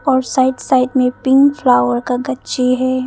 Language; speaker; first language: Hindi; early bilingual, other home language; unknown